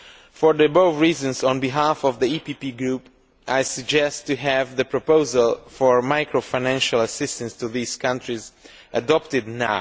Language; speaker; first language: English; non-native, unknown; Romanian